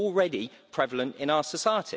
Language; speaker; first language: English; native; English